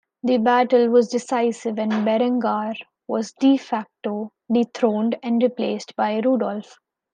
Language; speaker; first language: English; non-native, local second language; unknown